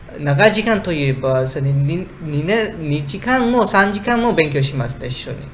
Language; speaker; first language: Japanese; non-native, fluent; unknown